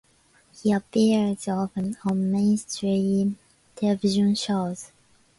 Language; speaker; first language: English; non-native, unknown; Japanese